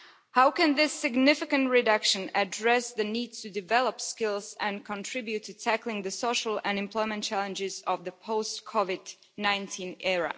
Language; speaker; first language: English; non-native, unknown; Slovak